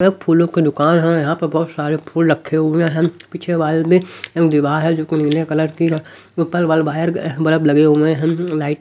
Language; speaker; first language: Hindi; native; Hindi